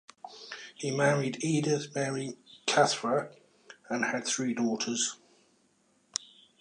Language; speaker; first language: English; native; English